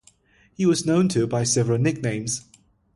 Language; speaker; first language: English; non-native, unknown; Chinese